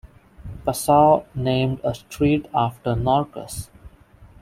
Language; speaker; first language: English; non-native, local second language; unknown